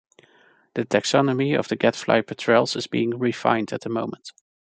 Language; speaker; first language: English; non-native, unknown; Dutch